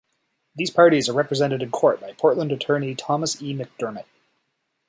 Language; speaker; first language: English; native; English